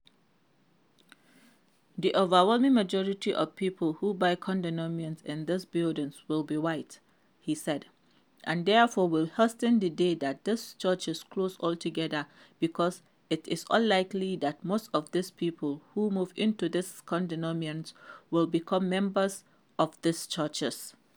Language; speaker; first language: English; non-native, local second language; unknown